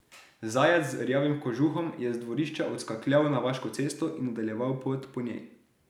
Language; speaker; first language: Slovenian; native; Slovenian